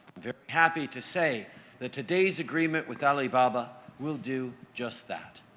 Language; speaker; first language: English; native; English